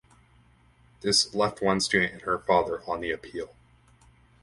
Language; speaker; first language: English; native; English